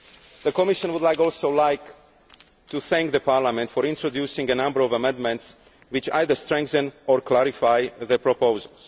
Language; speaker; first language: English; non-native, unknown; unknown